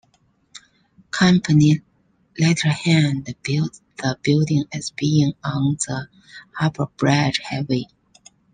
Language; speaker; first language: English; non-native, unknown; Chinese